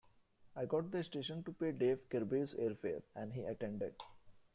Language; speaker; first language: English; non-native, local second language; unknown